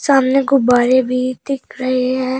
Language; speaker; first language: Hindi; native; Hindi